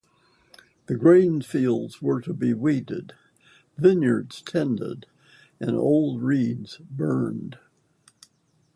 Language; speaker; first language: English; native; English